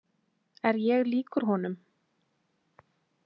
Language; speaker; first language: Icelandic; native; Icelandic